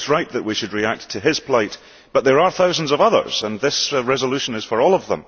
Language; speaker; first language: English; early bilingual, heritage; English